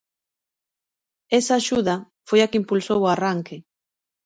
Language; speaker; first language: Galician; native; Galician